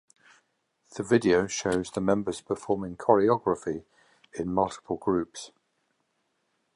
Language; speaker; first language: English; native; English